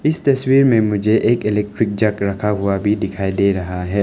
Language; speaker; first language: Hindi; non-native, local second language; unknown